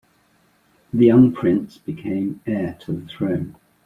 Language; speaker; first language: English; native; English